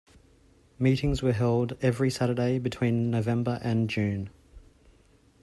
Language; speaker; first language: English; native; English